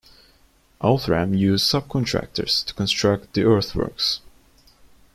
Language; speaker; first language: English; non-native, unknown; Turkish